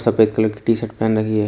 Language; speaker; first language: Hindi; native; Hindi